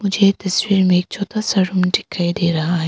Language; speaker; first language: Hindi; early bilingual, other home language; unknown